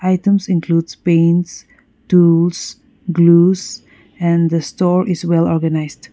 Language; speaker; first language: English; non-native, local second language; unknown